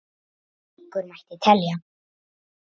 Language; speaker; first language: Icelandic; native; Icelandic